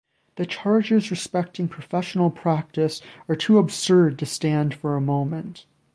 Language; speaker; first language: English; native; English